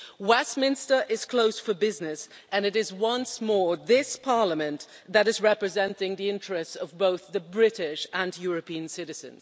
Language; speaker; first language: English; non-native, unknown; Dutch